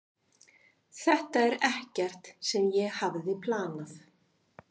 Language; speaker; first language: Icelandic; native; Icelandic